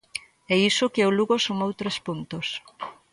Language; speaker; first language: Galician; native; Galician